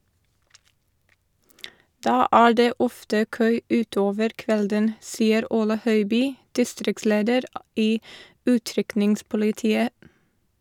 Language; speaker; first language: Norwegian; non-native, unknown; English